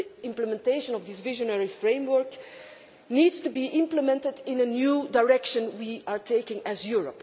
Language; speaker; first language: English; non-native, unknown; Dutch